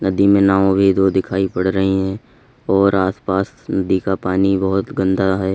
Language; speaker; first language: Hindi; native; Hindi